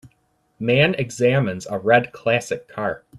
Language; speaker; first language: English; native; English